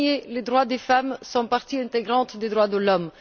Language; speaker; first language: French; non-native, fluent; Bulgarian